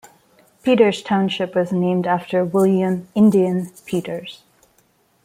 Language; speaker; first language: English; non-native, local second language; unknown